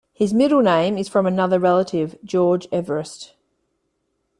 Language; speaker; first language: English; native; English